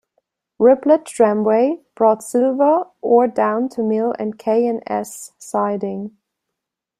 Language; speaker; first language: English; non-native, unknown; German